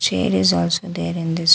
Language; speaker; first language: English; non-native, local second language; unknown